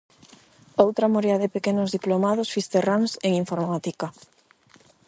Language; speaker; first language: Galician; non-native, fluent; Spanish